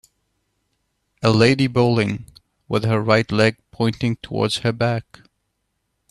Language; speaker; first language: English; native; English